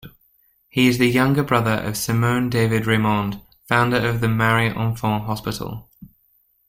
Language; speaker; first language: English; native; English